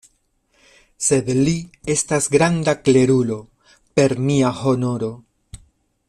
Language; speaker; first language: Esperanto; non-native, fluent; Spanish